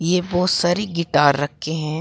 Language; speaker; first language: Hindi; native; Hindi